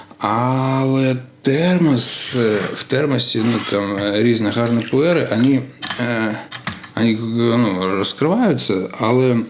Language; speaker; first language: Ukrainian; non-native, local second language; Russian